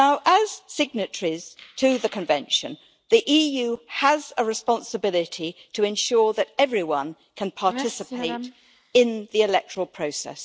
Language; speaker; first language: English; native; English